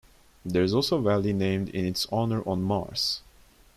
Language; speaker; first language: English; non-native, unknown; Turkish